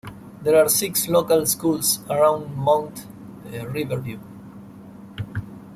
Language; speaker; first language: English; non-native, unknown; Spanish